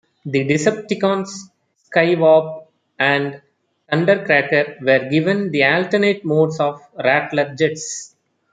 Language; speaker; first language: English; non-native, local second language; Tamil